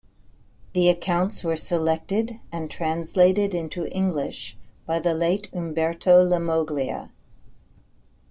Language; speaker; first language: English; native; English